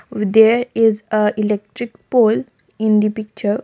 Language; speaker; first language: English; non-native, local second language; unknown